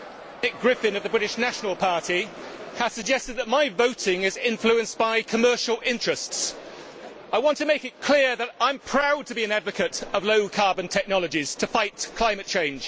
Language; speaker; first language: English; native; English